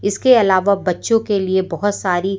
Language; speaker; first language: Hindi; native; Hindi